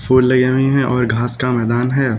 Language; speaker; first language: Hindi; native; Hindi